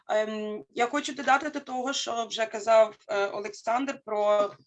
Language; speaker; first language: Ukrainian; native; Ukrainian